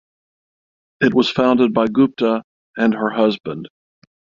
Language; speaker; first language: English; native; English